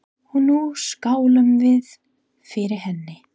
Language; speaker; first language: Icelandic; non-native, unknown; English